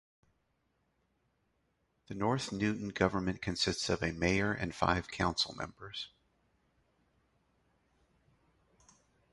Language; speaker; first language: English; native; English